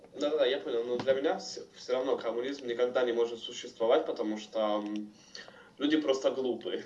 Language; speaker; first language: Russian; non-native, fluent; Italian